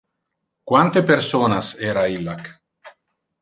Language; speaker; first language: Interlingua; non-native, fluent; Italian